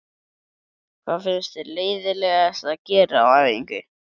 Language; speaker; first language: Icelandic; native; Icelandic